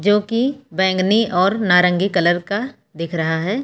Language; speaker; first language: Hindi; native; Hindi